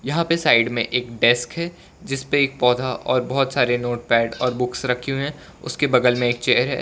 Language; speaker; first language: Hindi; non-native, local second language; Gujarati